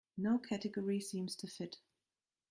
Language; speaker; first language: English; non-native, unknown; German